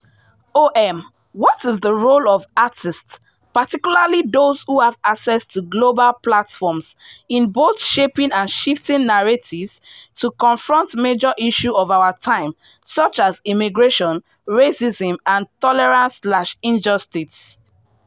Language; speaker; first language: English; non-native, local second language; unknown